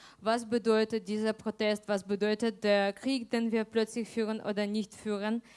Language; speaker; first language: German; non-native, fluent; Ukrainian